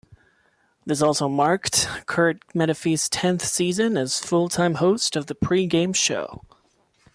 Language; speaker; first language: English; non-native, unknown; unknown